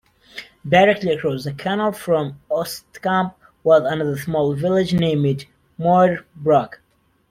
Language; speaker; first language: English; non-native, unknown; Central Kurdish